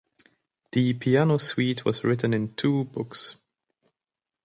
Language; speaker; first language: English; native; English